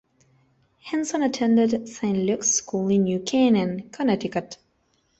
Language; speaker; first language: English; non-native, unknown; Spanish